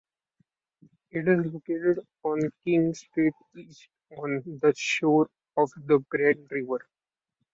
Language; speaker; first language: English; non-native, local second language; Marathi